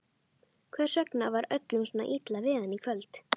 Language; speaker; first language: Icelandic; native; Icelandic